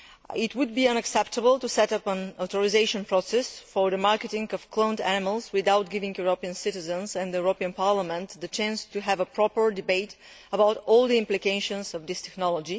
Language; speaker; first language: English; non-native, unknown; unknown